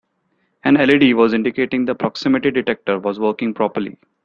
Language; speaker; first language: English; non-native, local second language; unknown